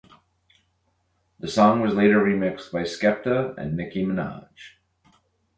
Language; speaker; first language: English; native; English